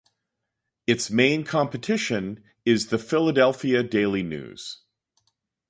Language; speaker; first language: English; native; English